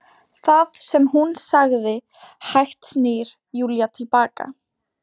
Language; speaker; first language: Icelandic; non-native, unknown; Polish